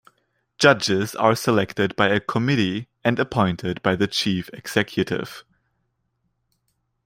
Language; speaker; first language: English; non-native, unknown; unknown